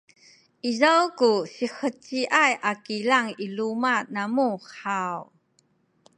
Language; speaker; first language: Sakizaya; non-native, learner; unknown